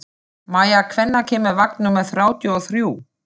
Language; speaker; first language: Icelandic; non-native, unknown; German